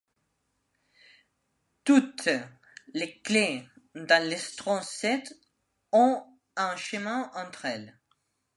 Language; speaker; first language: French; non-native, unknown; Spanish